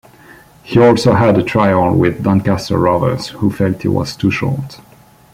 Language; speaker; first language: English; non-native, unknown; French